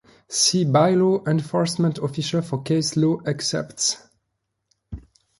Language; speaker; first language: English; non-native, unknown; French